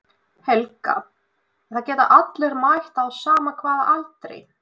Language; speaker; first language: Icelandic; non-native, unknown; Russian